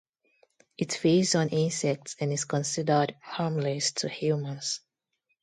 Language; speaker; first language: English; non-native, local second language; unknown